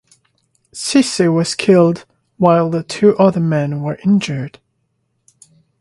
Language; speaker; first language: English; non-native, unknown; French